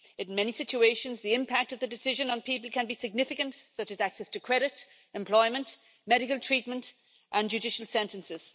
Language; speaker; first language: English; native; English